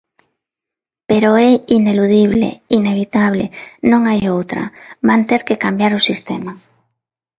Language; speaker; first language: Galician; non-native, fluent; Spanish